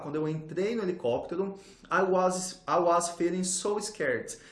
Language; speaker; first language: English; non-native, fluent; Portuguese